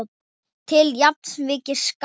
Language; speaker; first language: Icelandic; non-native, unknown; Thai